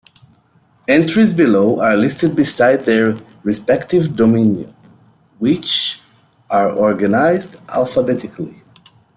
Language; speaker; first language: English; native; English